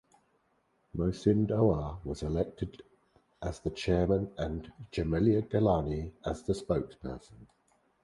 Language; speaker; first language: English; native; English